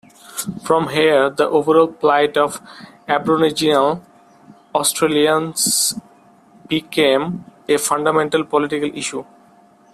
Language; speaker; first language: English; non-native, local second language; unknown